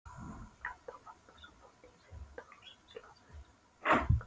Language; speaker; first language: Icelandic; non-native, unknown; Polish